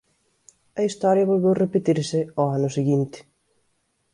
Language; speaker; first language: Galician; native; Galician